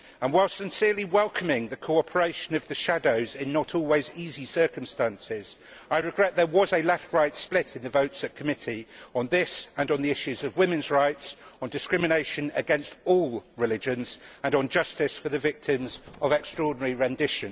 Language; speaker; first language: English; native; English